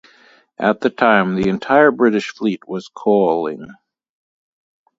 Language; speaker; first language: English; native; English